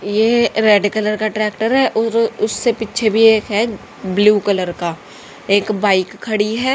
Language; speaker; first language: Hindi; native; Hindi